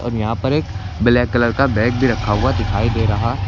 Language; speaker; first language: Hindi; native; Hindi